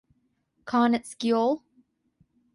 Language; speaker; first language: English; non-native, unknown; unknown